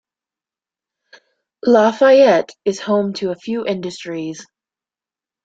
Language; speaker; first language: English; native; English